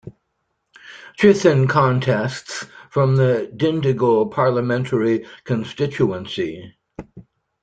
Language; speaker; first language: English; native; English